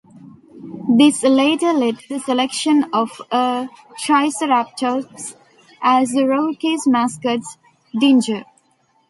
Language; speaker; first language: English; non-native, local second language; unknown